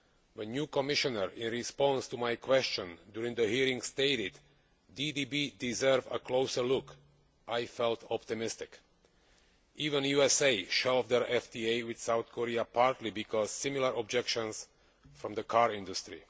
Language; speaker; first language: English; non-native, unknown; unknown